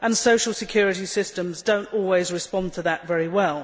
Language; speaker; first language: English; native; English